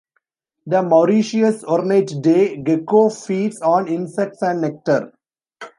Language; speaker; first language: English; non-native, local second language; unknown